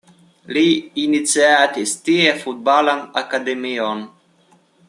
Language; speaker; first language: Esperanto; non-native, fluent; Russian